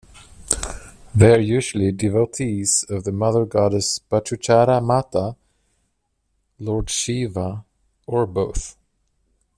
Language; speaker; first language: English; non-native, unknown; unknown